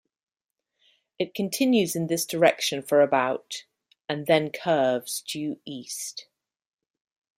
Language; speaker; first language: English; native; English